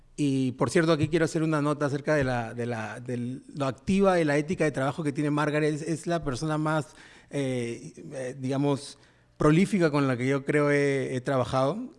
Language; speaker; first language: Spanish; native; Spanish